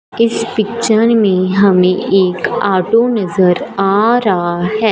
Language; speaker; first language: Hindi; non-native, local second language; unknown